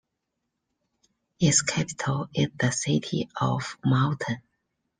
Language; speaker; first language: English; non-native, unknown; Chinese